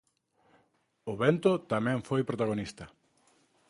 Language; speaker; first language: Galician; native; Galician